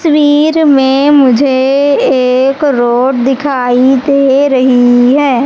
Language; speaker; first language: Hindi; native; Hindi